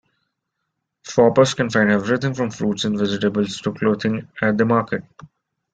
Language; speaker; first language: English; non-native, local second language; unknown